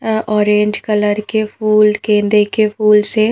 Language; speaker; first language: Hindi; native; Hindi